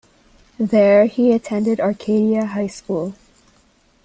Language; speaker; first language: English; native; English